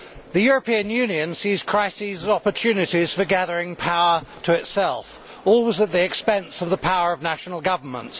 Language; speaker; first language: English; native; English